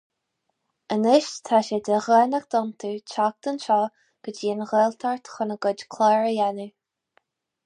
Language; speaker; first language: Irish; non-native, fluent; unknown